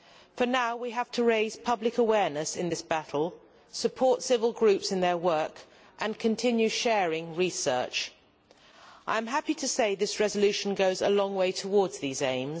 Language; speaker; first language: English; native; English